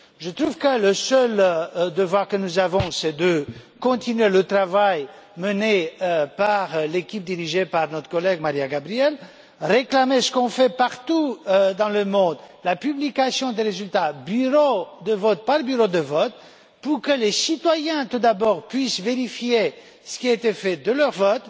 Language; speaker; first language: French; non-native, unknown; Romanian